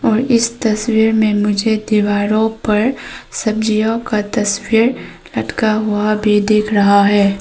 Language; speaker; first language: Hindi; early bilingual, other home language; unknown